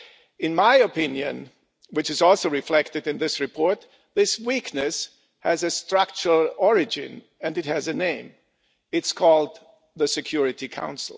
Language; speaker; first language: English; non-native, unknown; German